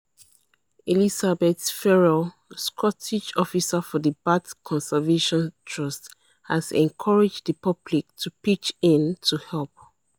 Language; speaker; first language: English; non-native, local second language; Yoruba